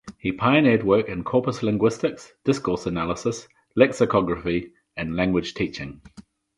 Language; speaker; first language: English; native; English